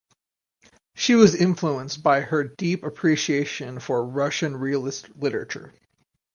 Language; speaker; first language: English; native; English